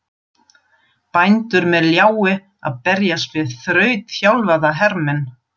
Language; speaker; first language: Icelandic; non-native, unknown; German